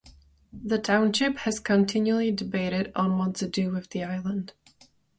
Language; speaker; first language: English; non-native, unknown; Czech